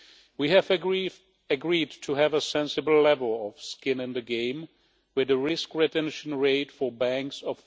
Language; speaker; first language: English; non-native, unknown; Czech